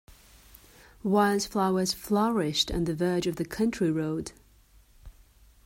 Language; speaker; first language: English; non-native, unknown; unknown